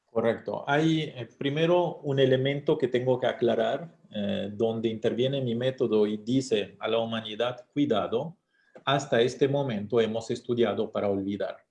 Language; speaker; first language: Spanish; non-native, fluent; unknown